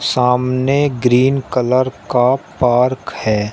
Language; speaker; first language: Hindi; native; Hindi